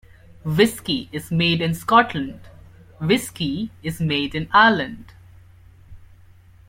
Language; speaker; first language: English; non-native, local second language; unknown